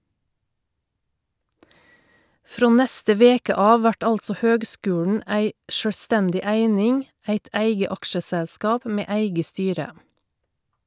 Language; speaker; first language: Norwegian; native; Norwegian